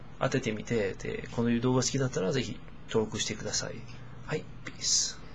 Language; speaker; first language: Japanese; non-native, fluent; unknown